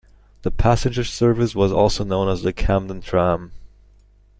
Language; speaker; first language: English; native; English